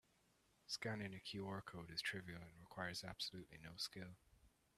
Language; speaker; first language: English; native; English